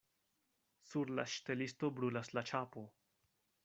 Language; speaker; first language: Esperanto; non-native, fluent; Spanish